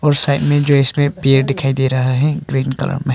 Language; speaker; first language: Hindi; non-native, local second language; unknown